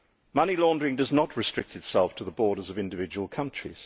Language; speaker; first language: English; native; English